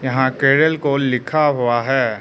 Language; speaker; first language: Hindi; non-native, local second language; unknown